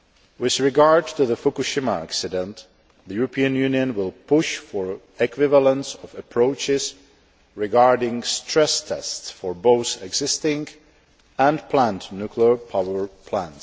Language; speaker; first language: English; non-native, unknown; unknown